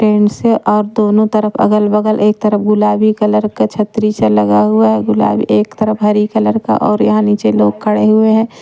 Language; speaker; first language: Hindi; native; Hindi